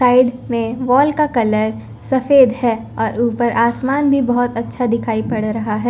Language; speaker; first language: Hindi; non-native, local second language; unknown